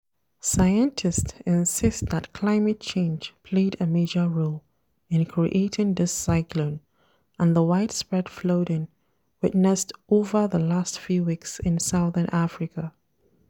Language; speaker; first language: English; non-native, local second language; Hausa